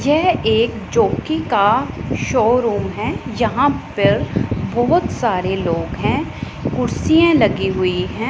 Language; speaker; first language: Hindi; non-native, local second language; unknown